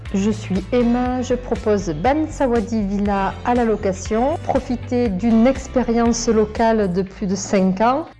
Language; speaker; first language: French; native; French